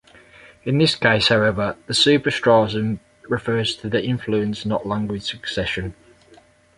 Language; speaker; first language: English; native; English